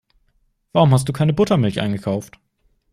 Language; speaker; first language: German; native; German